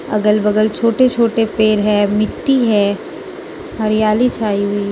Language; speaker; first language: Hindi; non-native, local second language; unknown